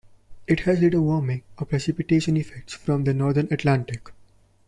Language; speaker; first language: English; non-native, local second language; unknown